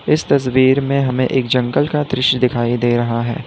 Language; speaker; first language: Hindi; native; Hindi